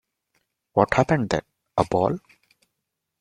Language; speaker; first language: English; non-native, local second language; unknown